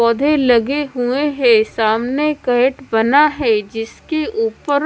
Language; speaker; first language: Hindi; non-native, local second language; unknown